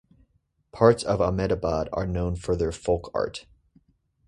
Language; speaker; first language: English; native; English